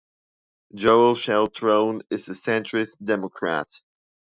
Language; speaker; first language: English; non-native, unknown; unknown